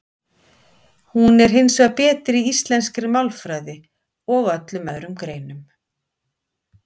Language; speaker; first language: Icelandic; native; Icelandic